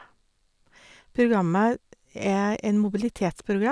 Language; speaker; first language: Norwegian; non-native, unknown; English